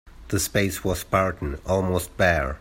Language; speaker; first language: English; native; English